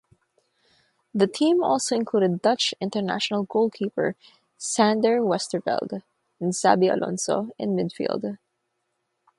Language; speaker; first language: English; non-native, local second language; Filipino